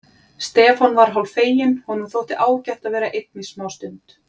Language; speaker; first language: Icelandic; native; Icelandic